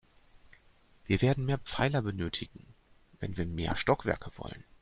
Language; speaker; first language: German; native; German